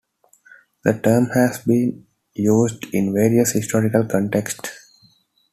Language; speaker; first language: English; non-native, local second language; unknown